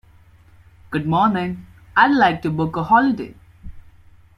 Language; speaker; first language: English; non-native, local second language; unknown